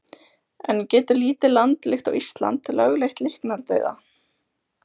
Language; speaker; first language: Icelandic; native; Icelandic